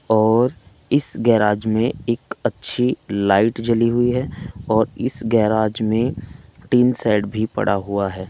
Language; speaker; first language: Hindi; native; Hindi